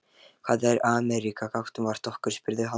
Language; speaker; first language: Icelandic; non-native, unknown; Lithuanian